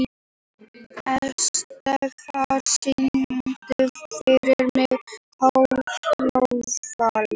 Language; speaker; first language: Icelandic; native; Icelandic